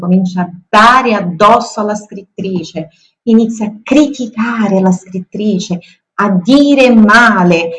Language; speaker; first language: Italian; non-native, fluent; Portuguese